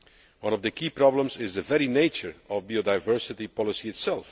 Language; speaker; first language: English; non-native, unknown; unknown